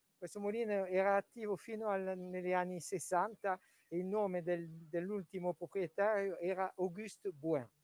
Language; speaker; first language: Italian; non-native, related language; French